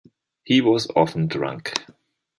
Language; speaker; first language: English; non-native, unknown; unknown